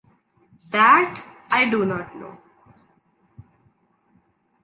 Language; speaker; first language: English; non-native, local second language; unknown